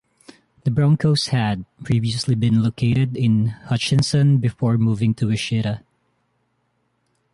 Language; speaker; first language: English; non-native, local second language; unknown